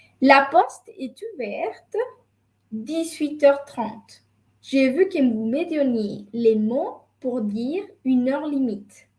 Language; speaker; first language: French; non-native, fluent; Spanish